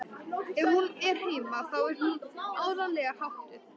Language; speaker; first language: Icelandic; native; Icelandic